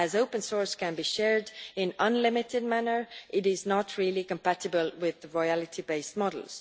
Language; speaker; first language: English; non-native, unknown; Estonian